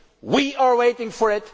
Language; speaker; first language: English; non-native, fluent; Dutch